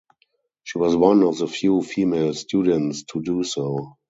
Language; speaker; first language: English; non-native, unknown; German